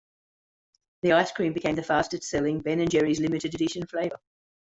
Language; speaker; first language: English; native; English